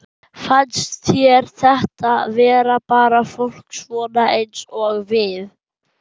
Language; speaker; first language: Icelandic; non-native, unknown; German